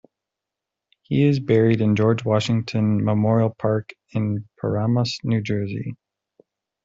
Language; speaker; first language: English; native; English